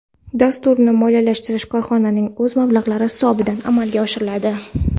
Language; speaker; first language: Uzbek; non-native, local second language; Kara-Kalpak